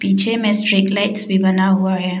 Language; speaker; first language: Hindi; non-native, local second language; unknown